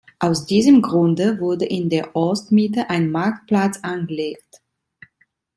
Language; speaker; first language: German; non-native, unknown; Italian